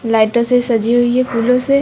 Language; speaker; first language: Hindi; native; Hindi